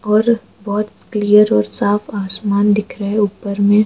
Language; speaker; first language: Hindi; non-native, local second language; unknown